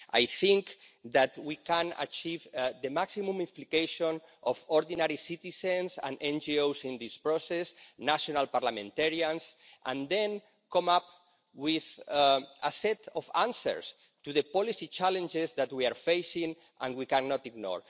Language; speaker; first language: English; non-native, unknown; Spanish